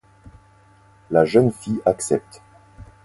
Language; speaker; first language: French; native; French